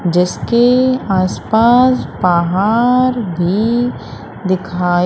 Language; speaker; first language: Hindi; native; Hindi